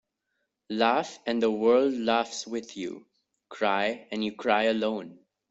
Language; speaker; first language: English; non-native, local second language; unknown